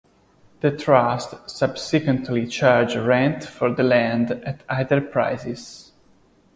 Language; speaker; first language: English; non-native, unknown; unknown